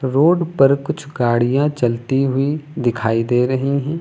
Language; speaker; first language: Hindi; native; Hindi